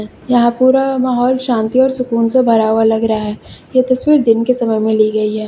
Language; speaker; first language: Hindi; native; Hindi